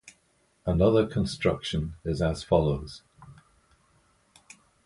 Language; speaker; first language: English; native; English